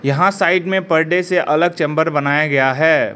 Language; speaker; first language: Hindi; non-native, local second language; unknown